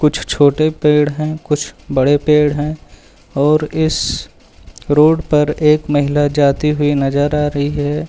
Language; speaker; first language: Hindi; native; Hindi